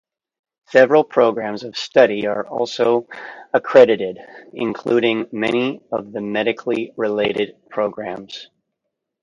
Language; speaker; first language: English; native; English